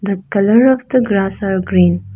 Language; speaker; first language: English; non-native, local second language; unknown